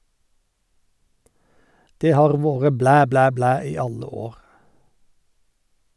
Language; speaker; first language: Norwegian; native; Norwegian